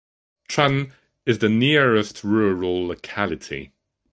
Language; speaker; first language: English; non-native, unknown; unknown